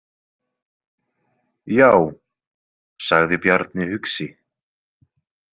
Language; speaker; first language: Icelandic; native; Icelandic